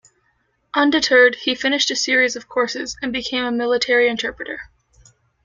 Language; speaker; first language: English; native; English